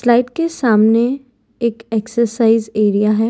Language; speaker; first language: Hindi; non-native, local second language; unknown